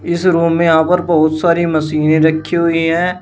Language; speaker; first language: Hindi; native; Hindi